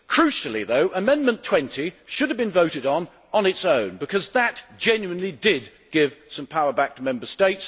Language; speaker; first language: English; native; English